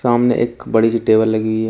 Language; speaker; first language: Hindi; native; Hindi